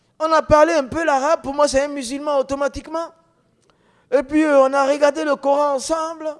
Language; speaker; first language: French; non-native, local second language; Dyula